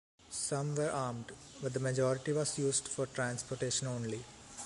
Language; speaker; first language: English; non-native, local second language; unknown